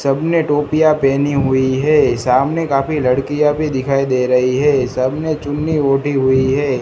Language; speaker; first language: Hindi; non-native, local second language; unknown